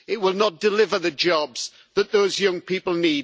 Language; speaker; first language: English; native; English